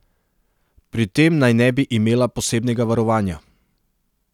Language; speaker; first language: Slovenian; non-native, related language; Serbian